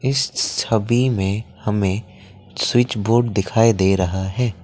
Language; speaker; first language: Hindi; non-native, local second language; Assamese